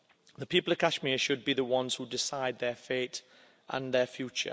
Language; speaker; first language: English; native; English